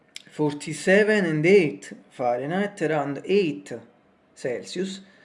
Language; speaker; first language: English; non-native, learner; Italian